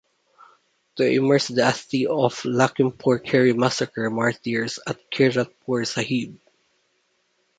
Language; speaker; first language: English; non-native, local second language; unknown